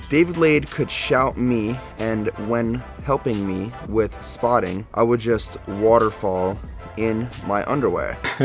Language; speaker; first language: English; native; English